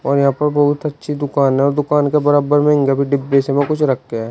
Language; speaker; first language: Hindi; native; Hindi